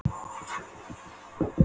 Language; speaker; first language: Icelandic; non-native, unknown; Polish